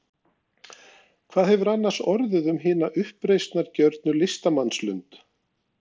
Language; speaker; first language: Icelandic; non-native, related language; Norwegian